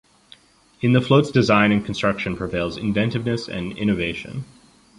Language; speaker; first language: English; native; English